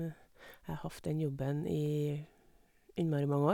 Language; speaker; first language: Norwegian; native; Norwegian